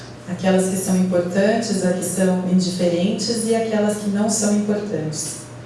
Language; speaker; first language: Portuguese; native; Portuguese